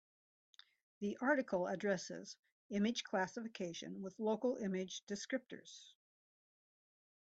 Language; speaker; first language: English; native; English